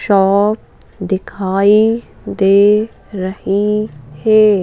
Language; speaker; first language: Hindi; native; Hindi